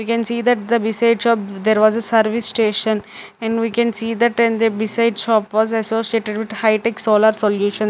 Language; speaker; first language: English; non-native, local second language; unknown